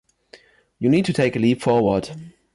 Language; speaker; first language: English; non-native, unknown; German